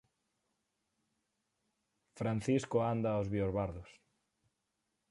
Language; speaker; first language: Galician; native; Galician